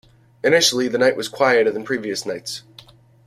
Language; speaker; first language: English; native; English